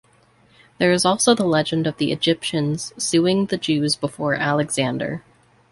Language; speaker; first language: English; native; English